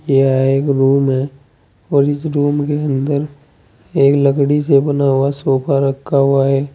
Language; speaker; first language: Hindi; native; Hindi